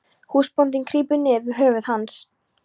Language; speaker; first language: Icelandic; non-native, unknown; Polish